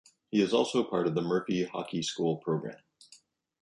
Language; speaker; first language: English; native; English